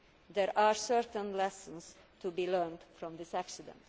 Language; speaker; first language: English; non-native, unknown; Hungarian